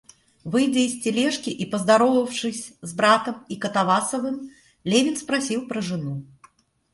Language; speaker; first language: Russian; native; Russian